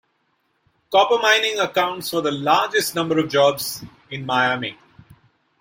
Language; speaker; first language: English; non-native, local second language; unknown